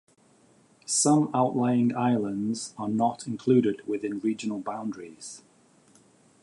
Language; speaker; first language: English; native; English